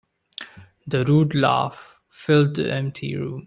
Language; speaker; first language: English; non-native, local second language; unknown